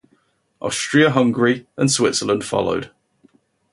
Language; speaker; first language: English; native; English